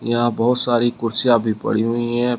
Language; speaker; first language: Hindi; native; Hindi